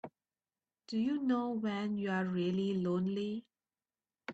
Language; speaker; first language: English; non-native, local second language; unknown